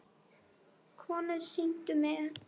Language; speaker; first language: Icelandic; non-native, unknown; Polish